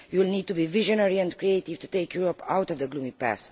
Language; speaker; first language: English; non-native, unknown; Romanian